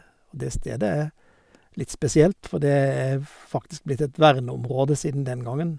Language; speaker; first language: Norwegian; native; Norwegian